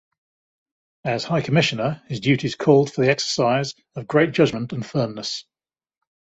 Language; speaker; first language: English; native; English